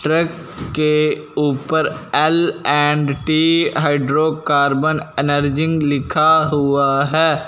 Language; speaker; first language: Hindi; non-native, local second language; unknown